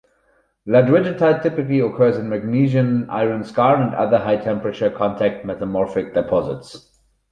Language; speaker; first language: English; non-native, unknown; German